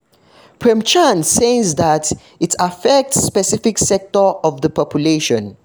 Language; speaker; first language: English; non-native, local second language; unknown